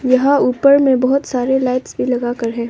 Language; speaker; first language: Hindi; non-native, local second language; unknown